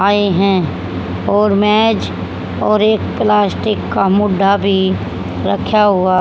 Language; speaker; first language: Hindi; native; Hindi